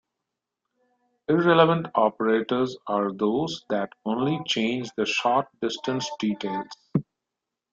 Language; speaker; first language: English; non-native, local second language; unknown